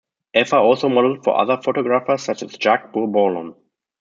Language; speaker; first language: English; non-native, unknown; German